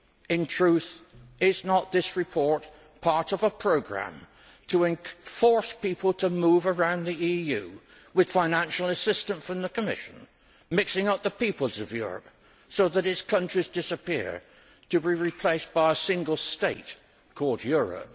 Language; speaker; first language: English; native; English